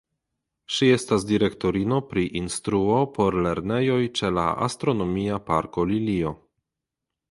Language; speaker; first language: Esperanto; non-native, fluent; Polish